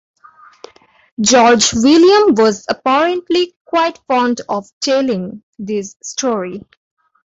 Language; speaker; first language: English; non-native, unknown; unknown